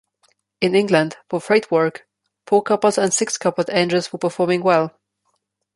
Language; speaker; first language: English; non-native, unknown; Slovenian